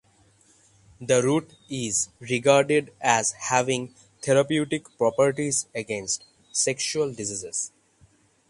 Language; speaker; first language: English; non-native, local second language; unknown